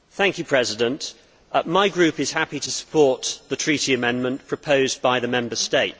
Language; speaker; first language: English; native; English